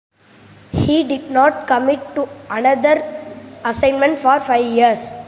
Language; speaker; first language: English; non-native, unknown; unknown